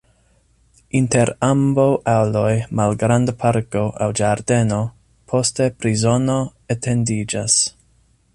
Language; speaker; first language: Esperanto; non-native, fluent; English